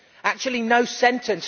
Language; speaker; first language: English; native; English